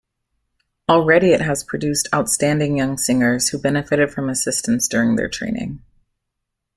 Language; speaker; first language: English; native; English